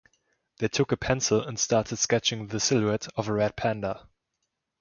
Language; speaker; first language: English; non-native, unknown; German